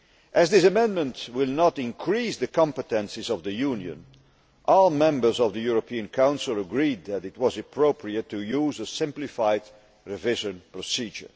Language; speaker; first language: English; non-native, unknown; Dutch